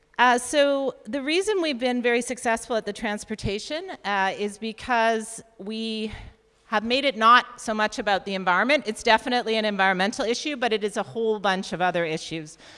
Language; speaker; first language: English; native; English